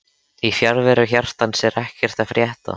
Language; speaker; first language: Icelandic; native; Icelandic